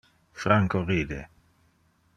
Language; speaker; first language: Interlingua; non-native, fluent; Dutch